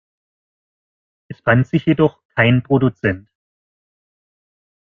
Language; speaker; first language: German; native; German